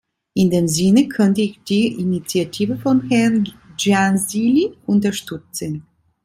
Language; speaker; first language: German; non-native, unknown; Italian